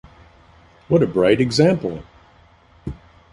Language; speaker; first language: English; native; English